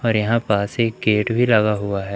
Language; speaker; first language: Hindi; native; Hindi